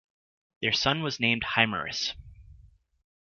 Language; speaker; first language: English; native; English